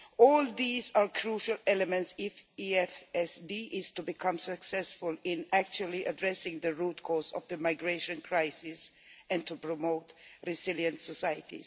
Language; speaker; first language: English; non-native, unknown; Swedish